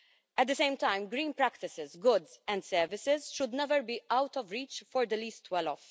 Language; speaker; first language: English; non-native, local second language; Maltese